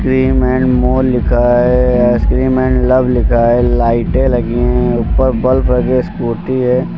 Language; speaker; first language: Hindi; native; Hindi